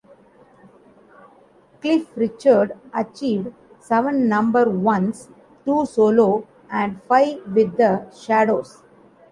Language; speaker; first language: English; non-native, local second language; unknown